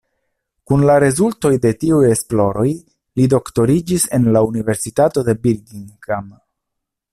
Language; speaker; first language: Esperanto; non-native, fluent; Italian